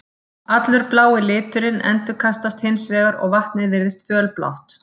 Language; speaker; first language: Icelandic; native; Icelandic